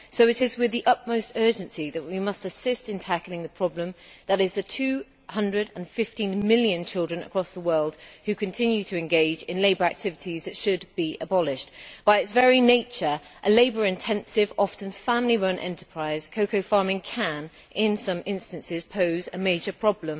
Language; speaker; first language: English; native; English